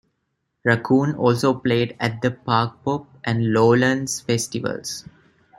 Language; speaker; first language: English; non-native, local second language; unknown